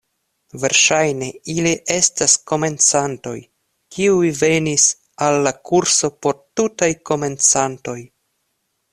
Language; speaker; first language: Esperanto; non-native, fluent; Russian